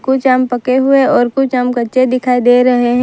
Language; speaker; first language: Hindi; non-native, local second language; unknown